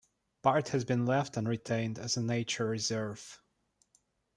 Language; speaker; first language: English; non-native, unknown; Russian